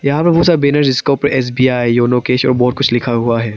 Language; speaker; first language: Hindi; non-native, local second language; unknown